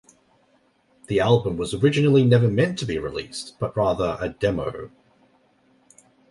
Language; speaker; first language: English; native; English